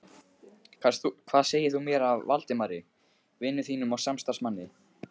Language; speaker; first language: Icelandic; native; Icelandic